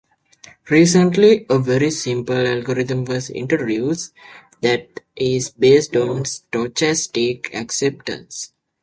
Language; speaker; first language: English; native; English